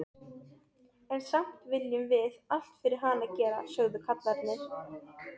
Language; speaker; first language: Icelandic; non-native, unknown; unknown